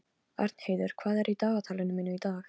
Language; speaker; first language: Icelandic; non-native, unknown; Polish